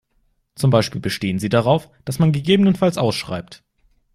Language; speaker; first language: German; native; German